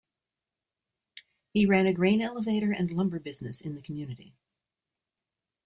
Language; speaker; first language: English; native; English